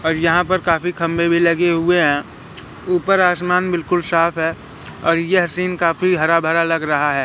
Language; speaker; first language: Hindi; native; Hindi